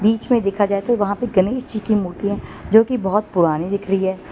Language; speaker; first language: Hindi; non-native, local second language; Gujarati